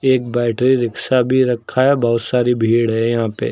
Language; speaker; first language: Hindi; native; Hindi